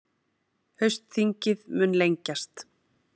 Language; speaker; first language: Icelandic; native; Icelandic